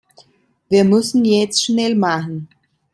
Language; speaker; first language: German; non-native, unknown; Italian